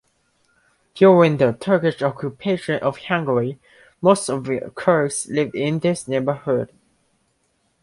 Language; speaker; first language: English; non-native, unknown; Chinese